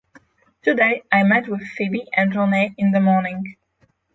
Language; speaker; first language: English; non-native, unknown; Polish